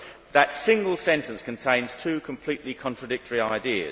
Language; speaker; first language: English; native; English